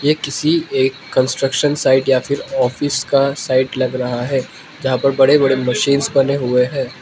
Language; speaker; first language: Hindi; non-native, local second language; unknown